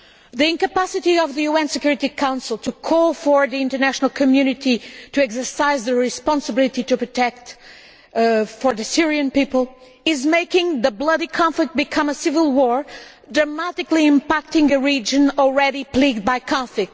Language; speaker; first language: English; non-native, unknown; Portuguese